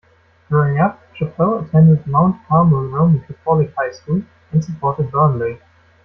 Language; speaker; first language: English; non-native, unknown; German